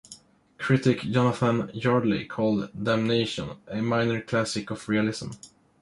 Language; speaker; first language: English; non-native, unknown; Swedish